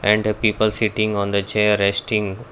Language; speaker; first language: English; non-native, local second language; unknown